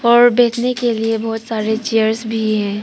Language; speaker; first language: Hindi; non-native, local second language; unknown